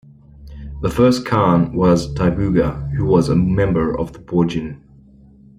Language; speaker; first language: English; native; English